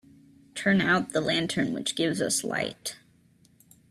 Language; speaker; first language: English; native; English